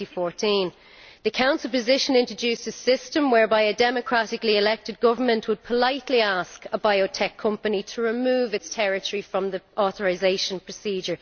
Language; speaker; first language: English; native; English